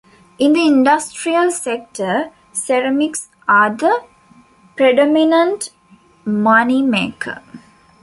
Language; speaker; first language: English; non-native, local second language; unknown